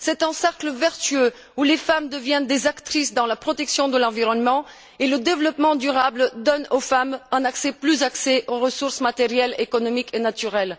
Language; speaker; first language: French; non-native, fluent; Bulgarian